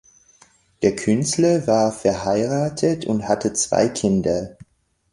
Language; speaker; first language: German; non-native, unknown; English